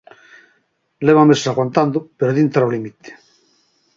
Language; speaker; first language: Galician; native; Galician